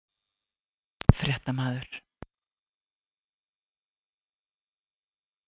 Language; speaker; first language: Icelandic; native; Icelandic